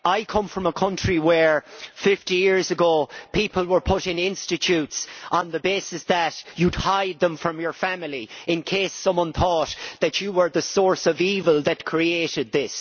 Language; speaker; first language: English; native; English